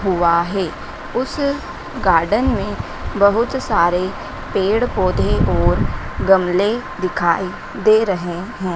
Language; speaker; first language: Hindi; native; Hindi